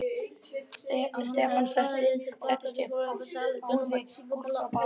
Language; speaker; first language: Icelandic; native; Icelandic